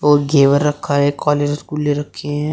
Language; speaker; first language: Hindi; native; Hindi